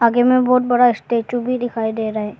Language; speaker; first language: Hindi; non-native, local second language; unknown